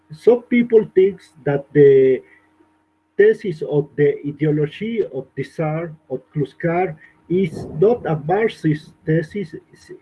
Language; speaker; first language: English; non-native, learner; Spanish